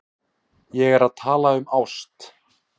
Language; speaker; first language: Icelandic; native; Icelandic